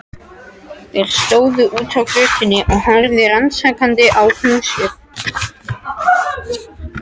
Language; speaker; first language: Icelandic; non-native, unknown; French